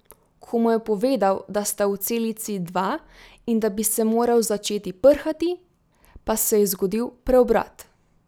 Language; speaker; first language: Slovenian; native; Slovenian